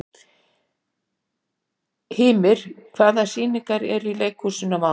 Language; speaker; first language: Icelandic; native; Icelandic